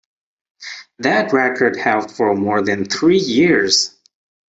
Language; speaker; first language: English; native; English